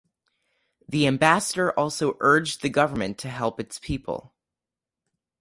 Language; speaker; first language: English; native; English